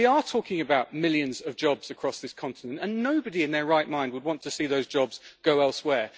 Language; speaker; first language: English; native; English